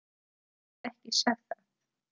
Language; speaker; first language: Icelandic; non-native, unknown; Polish